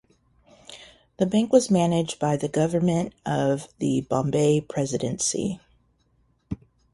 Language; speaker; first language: English; native; English